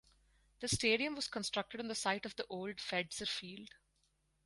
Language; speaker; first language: English; non-native, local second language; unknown